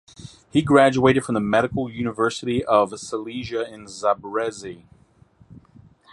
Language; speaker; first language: English; native; English